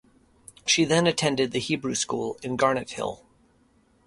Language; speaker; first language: English; native; English